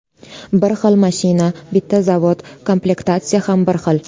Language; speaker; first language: Uzbek; native; Uzbek